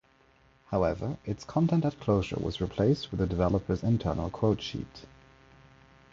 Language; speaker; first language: English; non-native, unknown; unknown